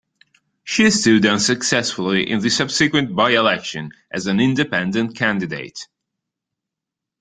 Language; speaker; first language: English; non-native, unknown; Italian